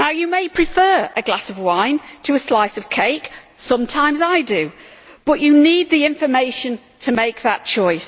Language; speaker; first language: English; native; English